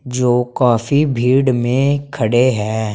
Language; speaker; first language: Hindi; native; Hindi